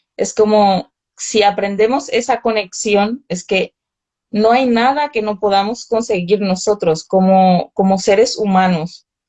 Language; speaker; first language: Spanish; native; Spanish